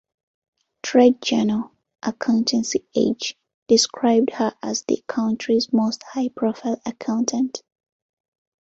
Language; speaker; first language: English; non-native, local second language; Ganda